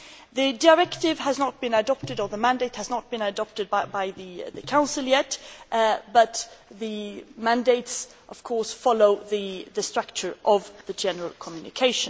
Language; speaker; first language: English; non-native, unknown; Swedish